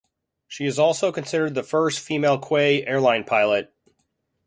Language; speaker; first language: English; native; English